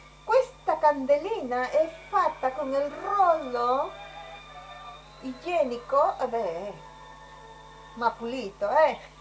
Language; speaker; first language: Italian; non-native, related language; Spanish